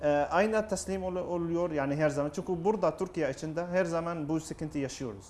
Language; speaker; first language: Turkish; non-native, learner; Arabic